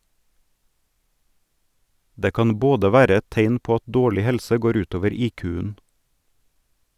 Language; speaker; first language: Norwegian; native; Norwegian